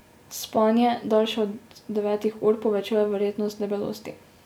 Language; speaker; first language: Slovenian; native; Slovenian